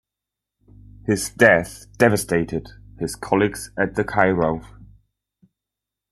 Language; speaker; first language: English; non-native, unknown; German